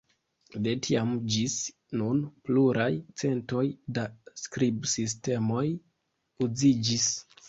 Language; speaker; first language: Esperanto; non-native, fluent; Kinyarwanda